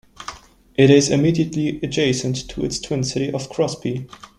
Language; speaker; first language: English; non-native, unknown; German